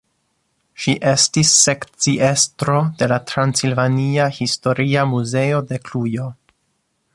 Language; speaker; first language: Esperanto; non-native, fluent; English